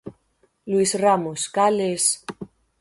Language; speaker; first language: Galician; native; Galician